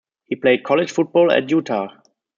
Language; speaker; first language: English; non-native, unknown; German